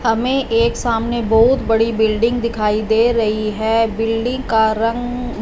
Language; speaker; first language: Hindi; non-native, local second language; Punjabi